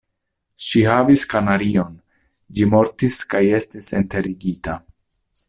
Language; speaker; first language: Esperanto; non-native, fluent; Italian